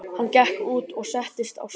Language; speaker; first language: Icelandic; native; Icelandic